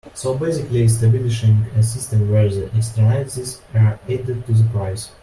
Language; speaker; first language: English; non-native, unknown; Russian